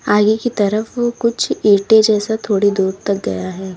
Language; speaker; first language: Hindi; native; Hindi